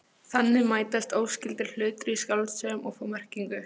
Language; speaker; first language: Icelandic; non-native, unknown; Polish